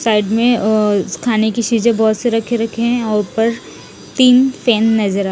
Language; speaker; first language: Hindi; non-native, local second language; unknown